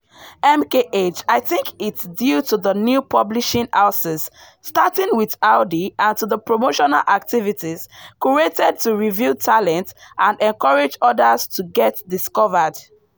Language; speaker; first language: English; non-native, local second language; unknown